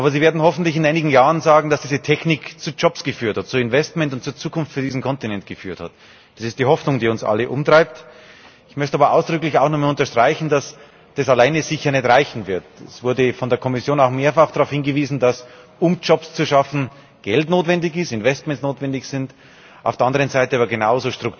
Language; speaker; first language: German; native; German